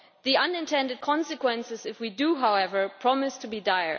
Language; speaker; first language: English; non-native, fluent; German